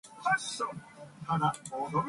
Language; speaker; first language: English; non-native, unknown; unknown